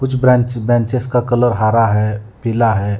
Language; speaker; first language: Hindi; non-native, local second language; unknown